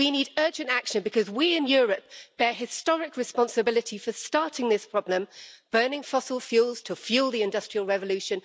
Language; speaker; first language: English; native; English